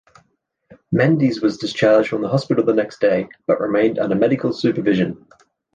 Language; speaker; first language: English; native; English